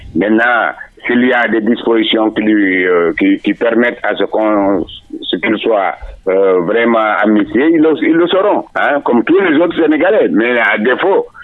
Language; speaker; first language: French; non-native, local second language; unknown